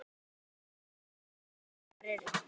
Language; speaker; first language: Icelandic; native; Icelandic